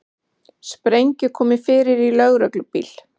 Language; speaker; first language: Icelandic; native; Icelandic